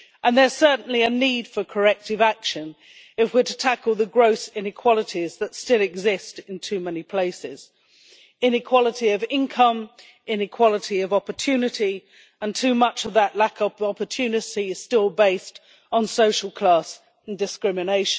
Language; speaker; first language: English; native; English